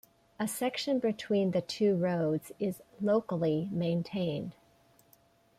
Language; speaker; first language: English; native; English